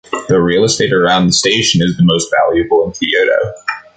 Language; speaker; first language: English; native; English